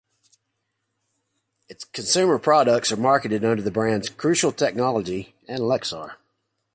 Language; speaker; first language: English; native; English